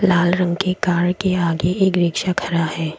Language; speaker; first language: Hindi; non-native, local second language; Assamese